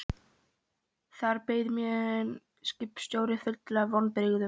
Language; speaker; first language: Icelandic; non-native, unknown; Polish